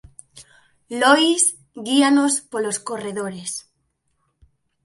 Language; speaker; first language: Galician; native; Galician